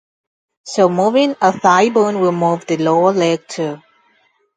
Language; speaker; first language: English; non-native, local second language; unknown